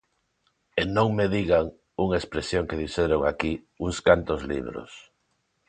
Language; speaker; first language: Galician; non-native, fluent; Spanish